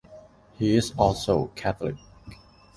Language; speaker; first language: English; non-native, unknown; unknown